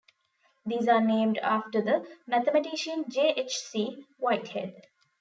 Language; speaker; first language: English; non-native, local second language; Tamil